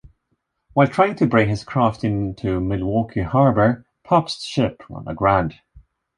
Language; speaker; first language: English; non-native, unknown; Swedish